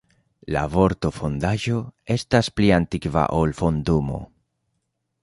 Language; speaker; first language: Esperanto; non-native, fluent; Spanish